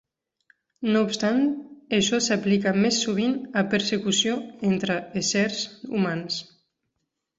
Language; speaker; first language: Catalan; non-native, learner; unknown